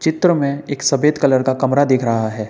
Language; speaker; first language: Hindi; native; Hindi